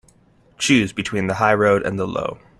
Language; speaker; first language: English; native; English